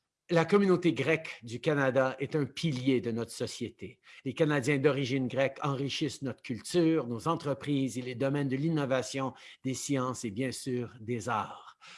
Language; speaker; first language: French; early bilingual, heritage; French